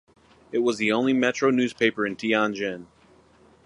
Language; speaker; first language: English; native; English